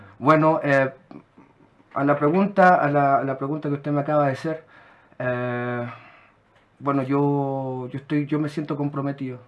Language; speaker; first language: Spanish; native; Spanish